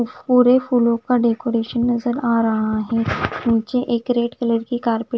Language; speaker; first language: Hindi; non-native, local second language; Punjabi